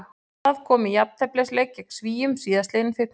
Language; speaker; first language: Icelandic; native; Icelandic